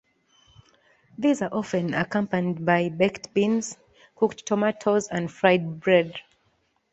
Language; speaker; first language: English; non-native, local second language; Ganda